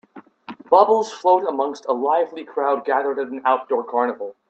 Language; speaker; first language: English; native; English